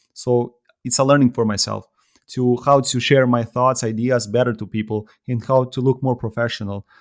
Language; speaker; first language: English; non-native, fluent; Serbian